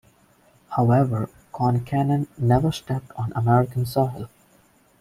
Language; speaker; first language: English; non-native, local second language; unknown